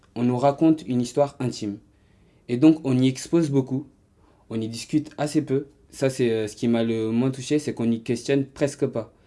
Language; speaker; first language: French; early bilingual, other home language; Portuguese